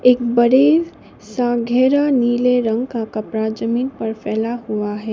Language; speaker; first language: Hindi; non-native, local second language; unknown